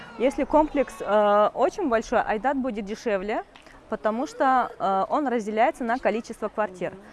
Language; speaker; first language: Russian; non-native, local second language; Kyrgyz